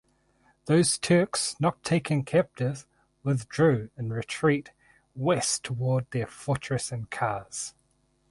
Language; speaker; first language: English; native; English